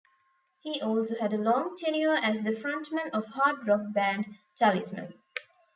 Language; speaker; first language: English; non-native, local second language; Tamil